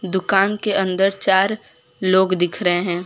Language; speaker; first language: Hindi; non-native, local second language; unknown